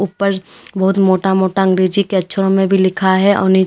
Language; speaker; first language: Hindi; native; Hindi